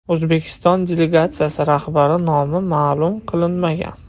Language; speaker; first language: Uzbek; non-native, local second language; Russian